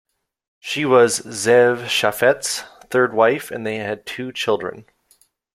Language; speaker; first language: English; native; English